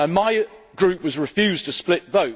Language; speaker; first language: English; native; English